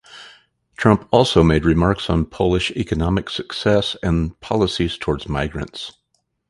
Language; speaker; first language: English; native; English